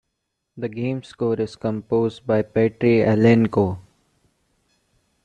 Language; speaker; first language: English; non-native, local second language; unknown